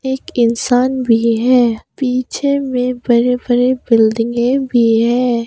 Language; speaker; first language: Hindi; non-native, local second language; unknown